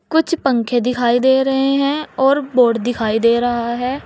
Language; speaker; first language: Hindi; native; Hindi